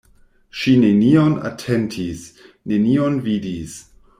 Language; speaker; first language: Esperanto; non-native, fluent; German